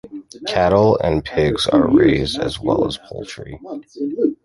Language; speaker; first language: English; native; English